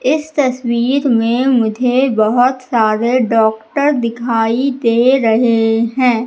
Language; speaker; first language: Hindi; native; Hindi